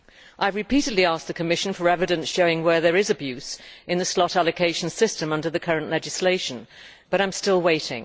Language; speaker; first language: English; native; English